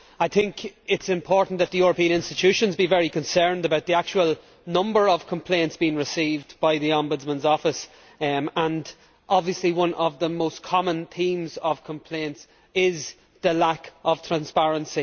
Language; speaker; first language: English; native; English